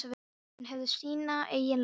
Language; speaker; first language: Icelandic; non-native, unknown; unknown